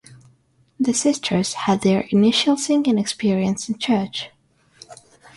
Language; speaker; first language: English; non-native, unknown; Russian